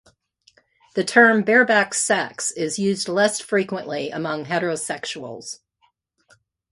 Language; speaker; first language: English; native; English